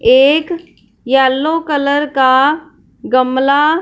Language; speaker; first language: Hindi; non-native, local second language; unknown